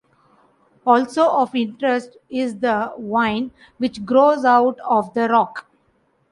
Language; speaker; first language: English; non-native, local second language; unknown